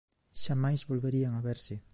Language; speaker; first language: Galician; native; Galician